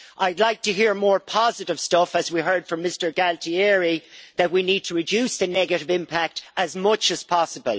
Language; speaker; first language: English; native; English